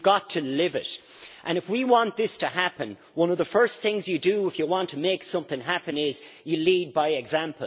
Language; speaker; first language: English; native; English